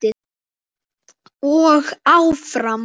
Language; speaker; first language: Icelandic; native; Icelandic